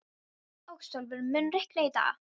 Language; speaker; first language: Icelandic; non-native, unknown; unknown